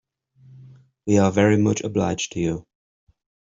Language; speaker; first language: English; native; English